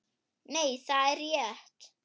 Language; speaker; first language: Icelandic; non-native, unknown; German